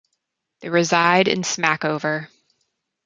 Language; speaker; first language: English; native; English